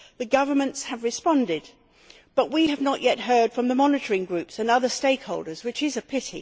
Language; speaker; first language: English; native; English